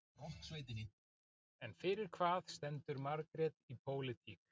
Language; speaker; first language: Icelandic; native; Icelandic